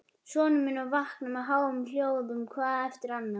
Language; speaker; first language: Icelandic; native; Icelandic